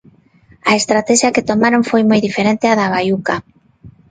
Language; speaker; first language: Galician; non-native, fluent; Spanish